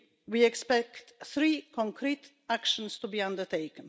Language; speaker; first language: English; non-native, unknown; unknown